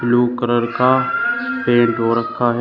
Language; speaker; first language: Hindi; native; Hindi